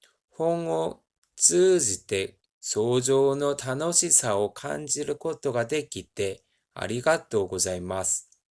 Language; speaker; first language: Japanese; non-native, fluent; Korean